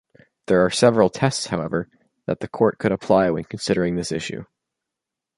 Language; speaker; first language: English; native; English